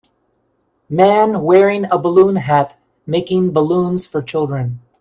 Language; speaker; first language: English; native; English